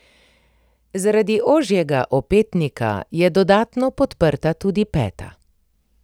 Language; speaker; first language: Slovenian; native; Slovenian